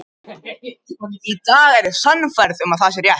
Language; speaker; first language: Icelandic; non-native, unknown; Macedonian